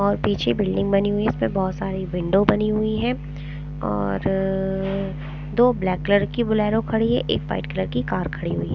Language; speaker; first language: Hindi; non-native, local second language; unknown